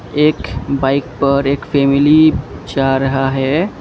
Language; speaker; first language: Hindi; non-native, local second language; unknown